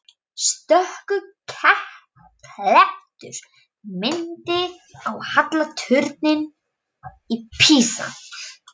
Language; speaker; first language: Icelandic; non-native, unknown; Polish